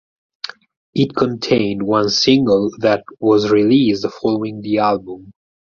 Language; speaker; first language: English; non-native, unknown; Italian